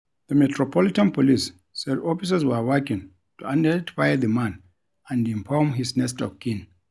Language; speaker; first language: English; non-native, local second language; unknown